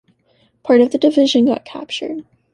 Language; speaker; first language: English; native; English